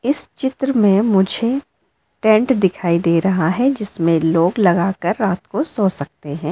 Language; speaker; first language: Hindi; non-native, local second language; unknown